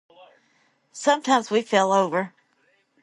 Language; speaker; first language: English; native; English